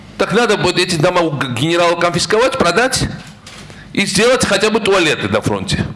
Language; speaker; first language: Russian; non-native, local second language; Georgian